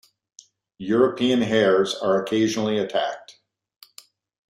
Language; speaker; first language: English; native; English